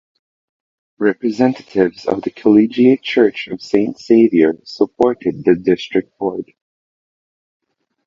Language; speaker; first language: English; non-native, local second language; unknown